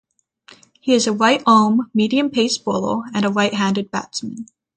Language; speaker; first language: English; native; English